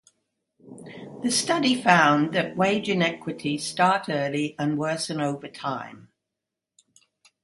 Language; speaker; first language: English; native; English